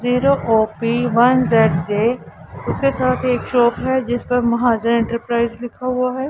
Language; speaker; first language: Hindi; non-native, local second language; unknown